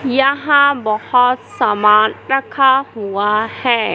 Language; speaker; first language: Hindi; native; Hindi